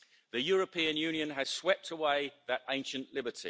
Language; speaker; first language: English; native; English